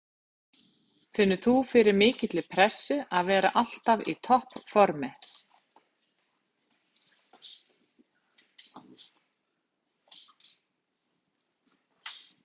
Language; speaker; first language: Icelandic; native; Icelandic